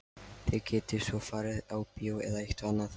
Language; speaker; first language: Icelandic; non-native, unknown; Lithuanian